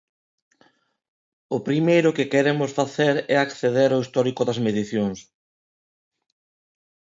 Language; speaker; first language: Galician; non-native, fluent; Spanish